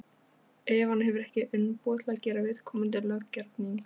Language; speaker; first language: Icelandic; non-native, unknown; Polish